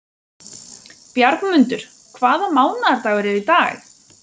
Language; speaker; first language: Icelandic; non-native, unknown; Lithuanian